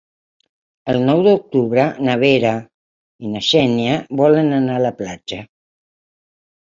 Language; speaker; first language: Catalan; non-native, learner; Spanish